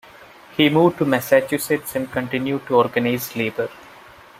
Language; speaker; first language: English; non-native, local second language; Malayalam